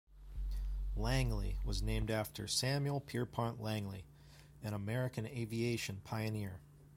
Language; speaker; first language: English; native; English